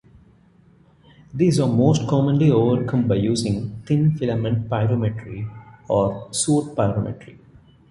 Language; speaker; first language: English; non-native, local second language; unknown